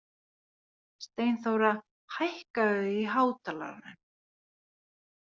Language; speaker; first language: Icelandic; non-native, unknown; Finnish